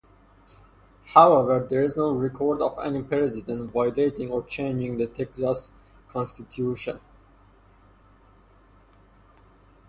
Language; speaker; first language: English; non-native, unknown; Persian